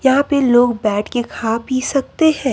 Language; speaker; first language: Hindi; native; Hindi